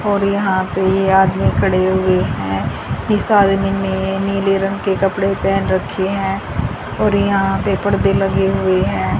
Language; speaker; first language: Hindi; native; Hindi